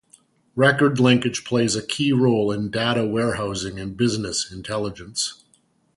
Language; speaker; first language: English; native; English